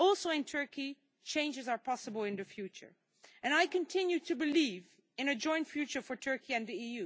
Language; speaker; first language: English; non-native, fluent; Dutch